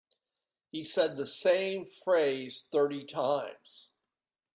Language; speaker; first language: English; native; English